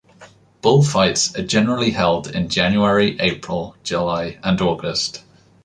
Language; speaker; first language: English; native; English